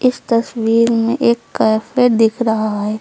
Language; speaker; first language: Hindi; native; Hindi